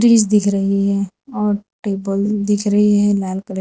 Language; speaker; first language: Hindi; non-native, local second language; Gujarati